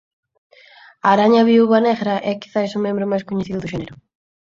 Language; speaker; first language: Galician; native; Galician